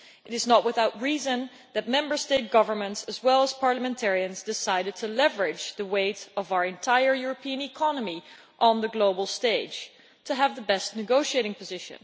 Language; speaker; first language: English; non-native, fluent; Dutch